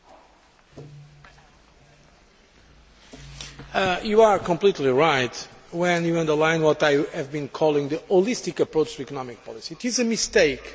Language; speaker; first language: English; non-native, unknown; Portuguese